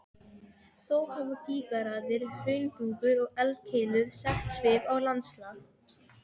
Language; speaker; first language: Icelandic; non-native, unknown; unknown